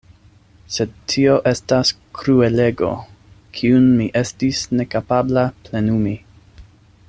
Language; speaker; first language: Esperanto; non-native, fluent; English